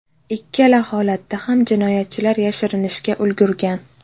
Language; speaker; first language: Uzbek; native; Uzbek